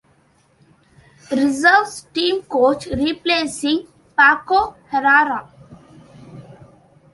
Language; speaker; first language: English; non-native, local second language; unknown